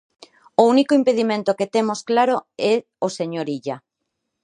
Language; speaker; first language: Galician; non-native, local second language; Spanish